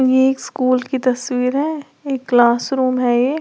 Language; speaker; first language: Hindi; native; Hindi